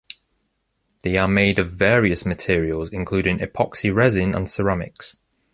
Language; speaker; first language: English; native; English